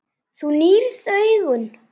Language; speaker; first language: Icelandic; native; Icelandic